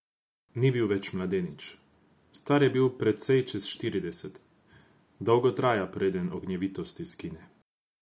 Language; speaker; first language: Slovenian; non-native, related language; Croatian